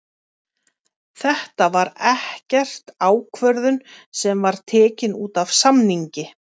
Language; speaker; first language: Icelandic; native; Icelandic